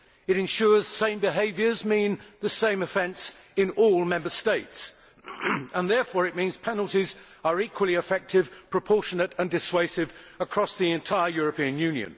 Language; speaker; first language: English; native; English